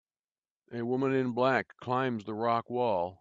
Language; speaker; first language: English; native; English